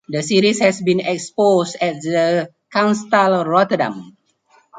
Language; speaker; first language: English; non-native, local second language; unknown